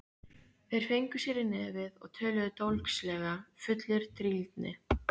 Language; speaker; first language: Icelandic; native; Icelandic